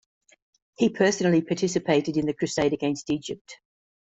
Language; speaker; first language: English; native; English